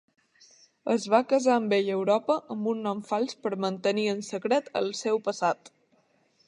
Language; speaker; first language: Catalan; native; Catalan